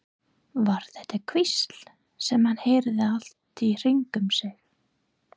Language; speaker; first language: Icelandic; non-native, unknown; English